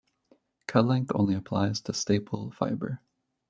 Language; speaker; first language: English; native; English